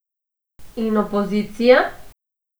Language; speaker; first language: Slovenian; non-native, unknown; Macedonian